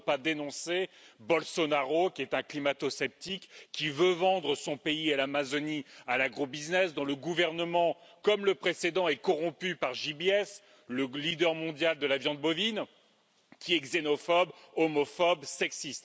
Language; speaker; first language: French; native; French